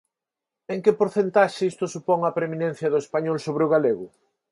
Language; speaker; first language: Galician; non-native, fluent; Spanish